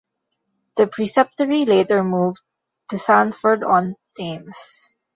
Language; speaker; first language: English; non-native, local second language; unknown